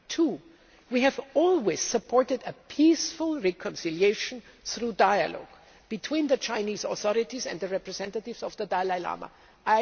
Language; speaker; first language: English; non-native, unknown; German